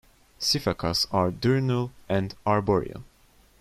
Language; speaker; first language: English; non-native, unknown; Turkish